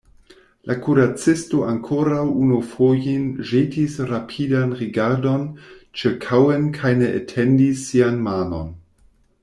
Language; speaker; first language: Esperanto; non-native, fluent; German